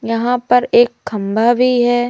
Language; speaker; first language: Hindi; native; Hindi